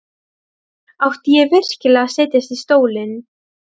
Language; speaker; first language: Icelandic; non-native, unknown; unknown